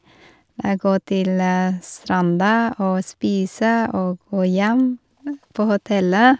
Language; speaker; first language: Norwegian; non-native, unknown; Vietnamese